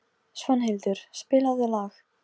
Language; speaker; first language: Icelandic; non-native, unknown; Polish